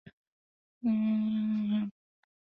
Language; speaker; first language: English; non-native, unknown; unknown